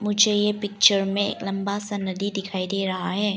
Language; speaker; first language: Hindi; early bilingual, other home language; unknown